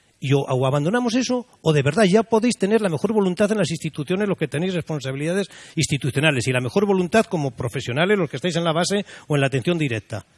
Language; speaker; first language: Spanish; native; Spanish